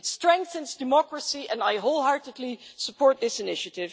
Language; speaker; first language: English; non-native, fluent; Dutch